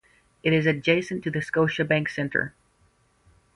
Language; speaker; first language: English; native; English